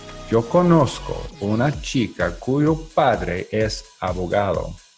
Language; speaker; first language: Spanish; non-native, learner; English